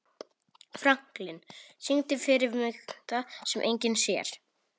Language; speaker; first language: Icelandic; non-native, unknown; Polish